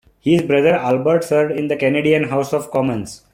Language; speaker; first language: English; non-native, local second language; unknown